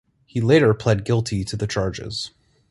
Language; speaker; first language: English; native; English